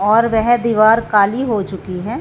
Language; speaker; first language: Hindi; non-native, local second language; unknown